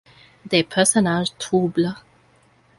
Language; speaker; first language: French; non-native, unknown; English